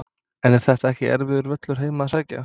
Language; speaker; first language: Icelandic; non-native, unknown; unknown